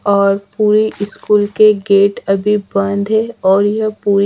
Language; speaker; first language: Hindi; native; Hindi